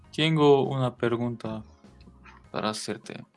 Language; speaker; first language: Spanish; non-native, related language; Portuguese